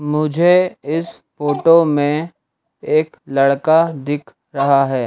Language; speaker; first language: Hindi; native; Hindi